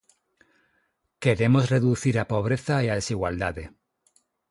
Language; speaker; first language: Galician; non-native, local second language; Spanish